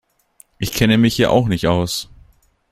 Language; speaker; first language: German; native; German